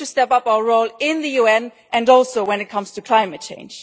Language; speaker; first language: English; non-native, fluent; German